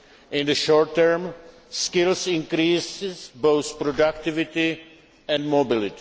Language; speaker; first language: English; non-native, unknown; Czech